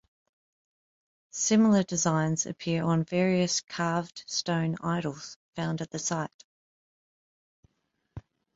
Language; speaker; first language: English; native; English